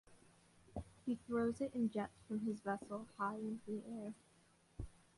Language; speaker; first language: English; non-native, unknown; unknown